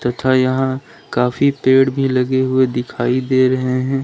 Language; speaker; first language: Hindi; native; Hindi